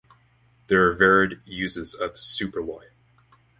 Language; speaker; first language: English; native; English